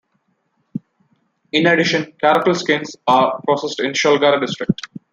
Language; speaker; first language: English; non-native, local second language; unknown